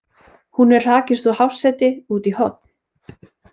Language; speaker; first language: Icelandic; native; Icelandic